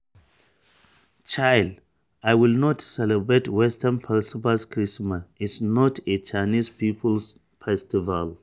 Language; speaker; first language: English; non-native, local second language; Hausa